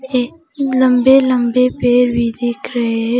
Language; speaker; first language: Hindi; non-native, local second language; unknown